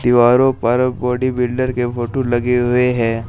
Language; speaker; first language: Hindi; native; Hindi